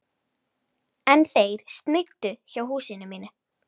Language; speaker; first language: Icelandic; native; Icelandic